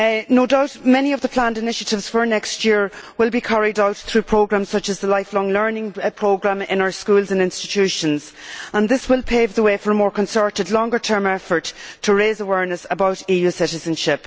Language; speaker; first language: English; native; English